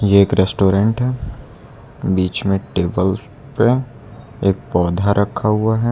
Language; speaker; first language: Hindi; native; Hindi